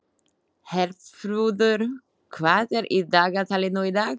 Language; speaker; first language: Icelandic; non-native, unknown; Slovak